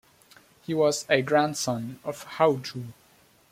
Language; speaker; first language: English; non-native, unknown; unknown